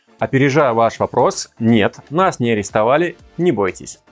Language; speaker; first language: Russian; native; Russian